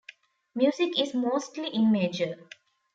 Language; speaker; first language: English; non-native, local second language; Tamil